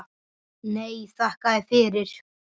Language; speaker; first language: Icelandic; native; Icelandic